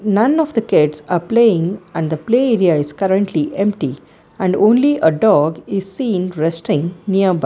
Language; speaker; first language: English; non-native, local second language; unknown